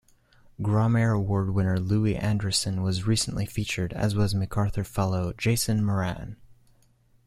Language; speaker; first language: English; native; English